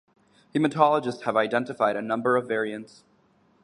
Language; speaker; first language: English; native; English